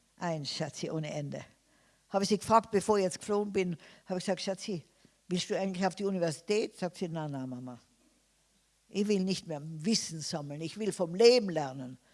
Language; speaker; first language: German; non-native, fluent; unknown